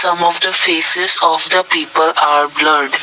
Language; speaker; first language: English; non-native, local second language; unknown